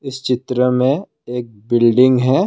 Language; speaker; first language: Hindi; non-native, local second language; Assamese